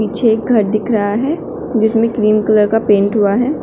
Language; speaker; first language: Hindi; native; Hindi